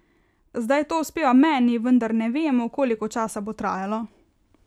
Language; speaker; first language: Slovenian; native; Slovenian